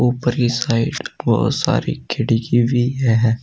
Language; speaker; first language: Hindi; native; Hindi